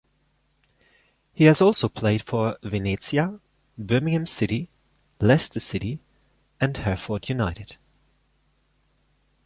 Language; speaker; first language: English; non-native, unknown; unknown